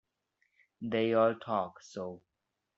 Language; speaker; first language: English; non-native, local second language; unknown